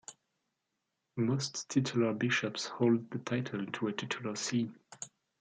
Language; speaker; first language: English; non-native, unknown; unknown